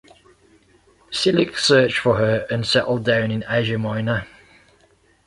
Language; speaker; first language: English; native; English